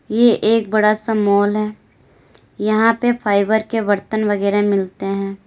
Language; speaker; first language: Hindi; native; Hindi